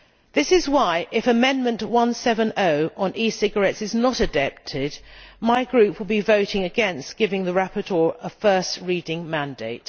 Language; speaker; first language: English; native; English